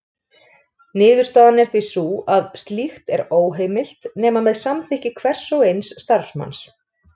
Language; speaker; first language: Icelandic; native; Icelandic